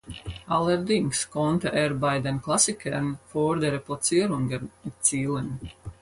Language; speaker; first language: German; non-native, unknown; Latvian